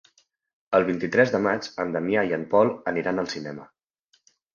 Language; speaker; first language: Catalan; native; Catalan